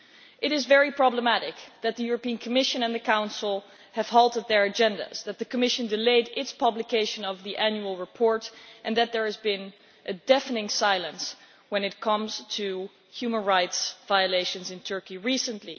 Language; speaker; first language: English; non-native, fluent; Dutch